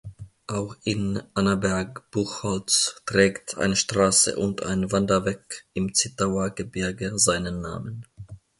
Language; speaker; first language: German; non-native, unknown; Finnish